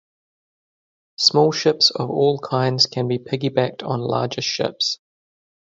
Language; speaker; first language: English; native; English